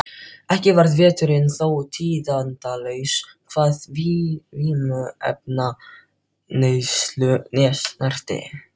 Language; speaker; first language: Icelandic; non-native, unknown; Filipino